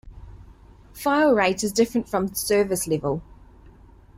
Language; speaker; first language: English; native; English